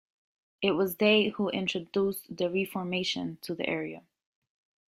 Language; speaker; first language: English; native; English